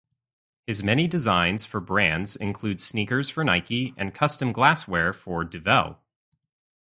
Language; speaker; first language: English; native; English